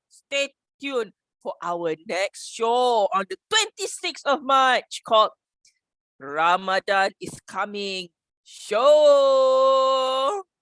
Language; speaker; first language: English; non-native, local second language; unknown